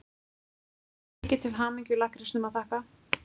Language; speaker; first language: Icelandic; native; Icelandic